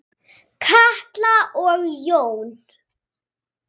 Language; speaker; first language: Icelandic; native; Icelandic